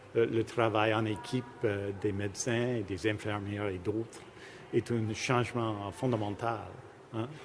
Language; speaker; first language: French; non-native, fluent; English